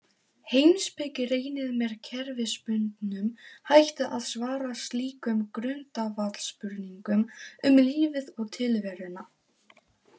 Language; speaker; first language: Icelandic; non-native, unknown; Polish